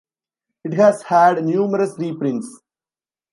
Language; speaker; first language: English; non-native, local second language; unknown